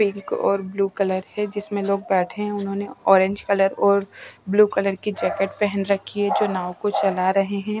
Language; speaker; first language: Hindi; non-native, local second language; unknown